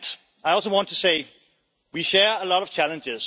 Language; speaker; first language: English; non-native, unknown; Danish